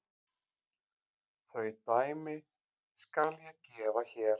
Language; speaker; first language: Icelandic; native; Icelandic